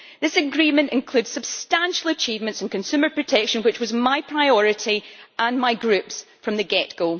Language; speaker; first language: English; native; English